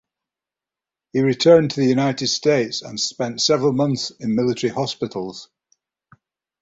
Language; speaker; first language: English; native; English